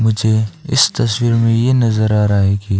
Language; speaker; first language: Hindi; non-native, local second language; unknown